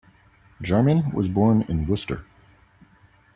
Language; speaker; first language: English; native; English